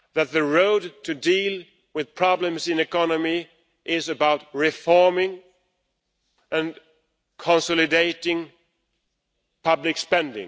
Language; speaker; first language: English; non-native, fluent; Swedish